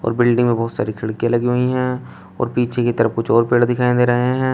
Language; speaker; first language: Hindi; native; Hindi